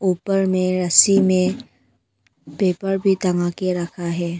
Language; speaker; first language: Hindi; non-native, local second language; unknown